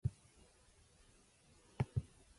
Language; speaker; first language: English; non-native, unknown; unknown